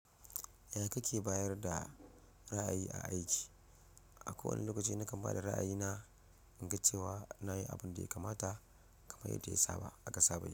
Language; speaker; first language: Hausa; non-native, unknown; Yoruba